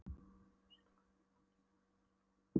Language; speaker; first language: Icelandic; non-native, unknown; Polish